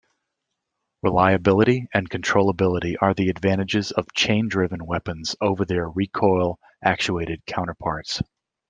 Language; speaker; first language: English; native; English